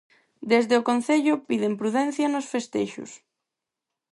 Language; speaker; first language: Galician; non-native, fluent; Spanish